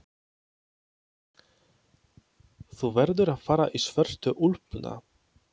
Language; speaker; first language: Icelandic; non-native, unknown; Polish